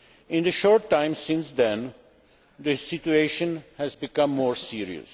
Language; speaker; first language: English; non-native, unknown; Czech